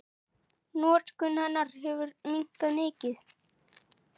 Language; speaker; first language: Icelandic; native; Icelandic